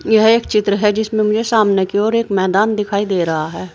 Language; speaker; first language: Hindi; native; Hindi